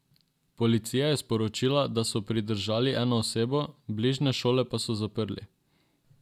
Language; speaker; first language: Slovenian; non-native, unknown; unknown